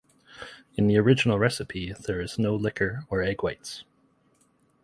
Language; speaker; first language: English; native; English